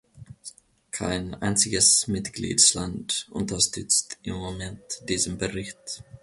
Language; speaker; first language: German; non-native, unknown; Finnish